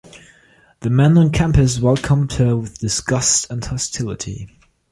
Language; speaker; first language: English; non-native, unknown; German